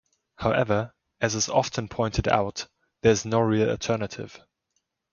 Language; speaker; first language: English; non-native, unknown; German